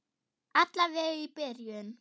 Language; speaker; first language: Icelandic; non-native, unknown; German